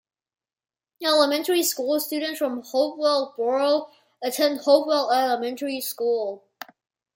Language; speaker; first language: English; non-native, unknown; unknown